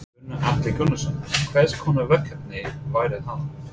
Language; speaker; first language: Icelandic; non-native, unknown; English